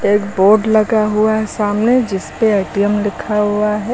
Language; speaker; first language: Hindi; native; Hindi